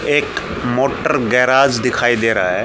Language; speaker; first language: Hindi; native; Hindi